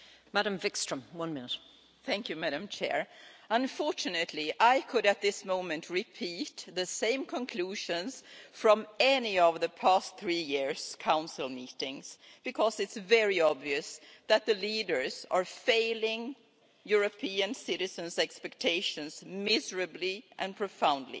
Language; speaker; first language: English; non-native, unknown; Swedish